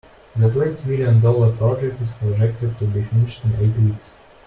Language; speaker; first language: English; non-native, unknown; Russian